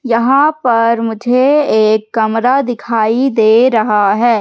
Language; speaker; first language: Hindi; native; Hindi